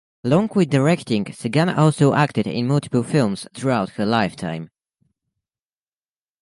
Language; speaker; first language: English; native; English